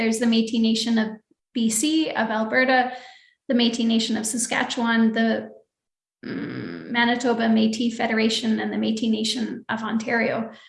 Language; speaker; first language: English; native; English